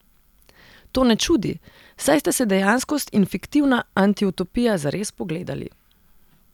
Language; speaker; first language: Slovenian; non-native, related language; Serbian